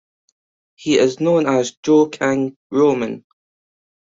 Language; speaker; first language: English; native; English